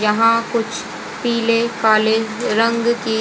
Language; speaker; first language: Hindi; native; Hindi